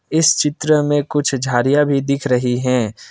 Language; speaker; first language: Hindi; non-native, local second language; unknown